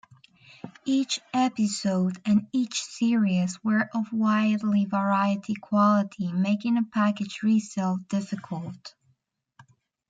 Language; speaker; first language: English; native; English